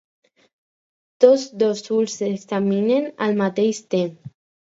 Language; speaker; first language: Catalan; non-native, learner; Spanish